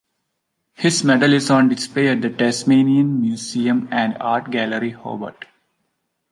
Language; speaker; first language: English; non-native, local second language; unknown